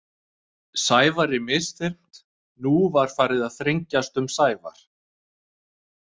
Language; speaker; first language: Icelandic; non-native, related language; Danish